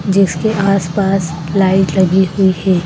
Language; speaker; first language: Hindi; native; Hindi